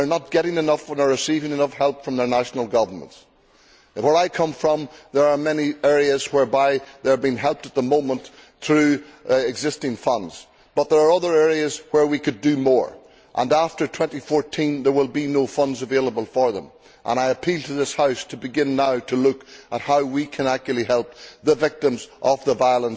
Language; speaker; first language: English; native; English